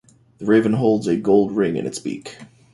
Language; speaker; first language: English; native; English